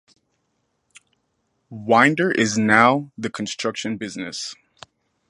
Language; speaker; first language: English; native; English